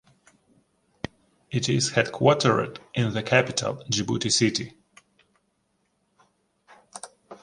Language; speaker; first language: English; non-native, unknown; Ukrainian